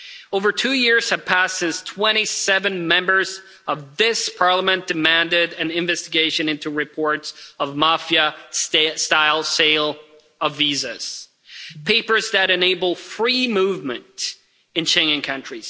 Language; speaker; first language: English; non-native, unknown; Swedish